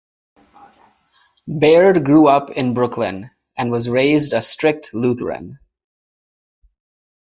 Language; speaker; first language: English; native; English